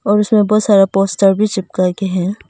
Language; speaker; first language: Hindi; non-native, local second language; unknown